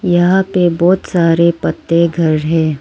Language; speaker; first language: Hindi; non-native, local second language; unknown